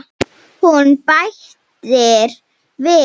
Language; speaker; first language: Icelandic; non-native, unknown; Slovenian